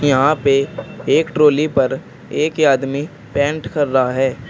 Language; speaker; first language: Hindi; native; Hindi